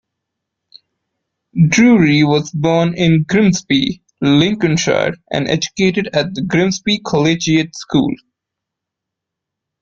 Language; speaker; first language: English; non-native, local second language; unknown